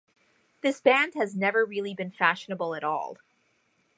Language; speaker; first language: English; native; English